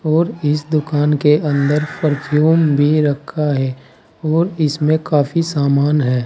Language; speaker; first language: Hindi; native; Hindi